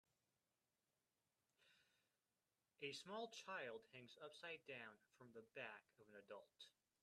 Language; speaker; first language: English; native; English